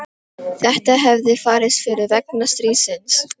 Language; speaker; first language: Icelandic; non-native, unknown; Filipino